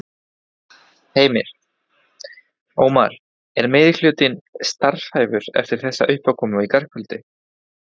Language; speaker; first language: Icelandic; non-native, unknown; Spanish